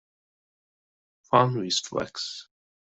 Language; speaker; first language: English; non-native, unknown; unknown